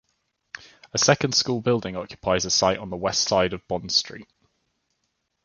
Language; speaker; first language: English; native; English